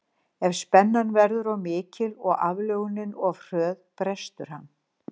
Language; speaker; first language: Icelandic; native; Icelandic